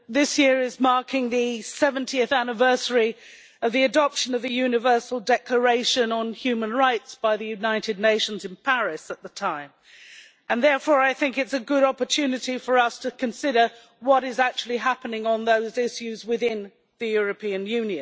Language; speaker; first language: English; native; English